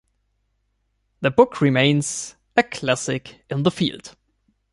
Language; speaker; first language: English; non-native, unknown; German